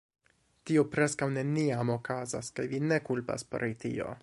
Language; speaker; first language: Esperanto; non-native, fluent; English